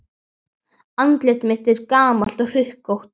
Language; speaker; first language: Icelandic; native; Icelandic